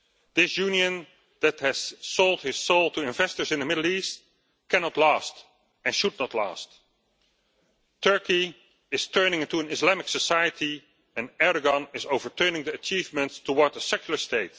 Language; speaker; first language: English; non-native, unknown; Dutch